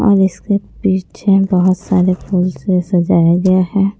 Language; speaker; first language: Hindi; non-native, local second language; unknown